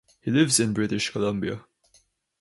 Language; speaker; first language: English; non-native, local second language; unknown